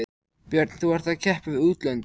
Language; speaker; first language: Icelandic; native; Icelandic